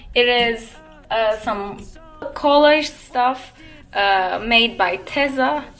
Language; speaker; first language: English; non-native, fluent; Turkish